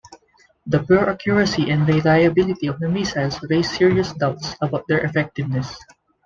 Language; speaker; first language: English; non-native, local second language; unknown